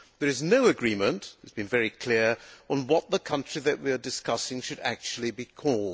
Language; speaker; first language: English; non-native, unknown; Hungarian